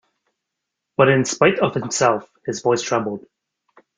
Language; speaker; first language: English; native; English